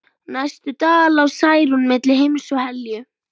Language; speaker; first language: Icelandic; native; Icelandic